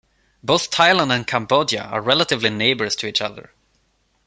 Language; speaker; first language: English; non-native, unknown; Swedish